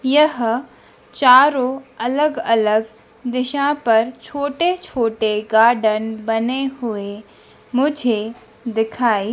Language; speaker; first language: Hindi; native; Hindi